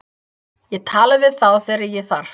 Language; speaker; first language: Icelandic; non-native, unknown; English